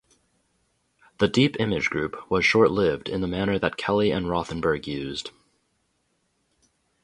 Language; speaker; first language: English; native; English